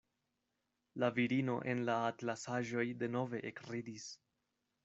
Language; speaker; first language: Esperanto; non-native, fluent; Spanish